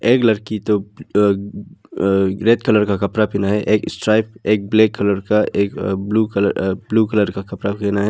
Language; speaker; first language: Hindi; non-native, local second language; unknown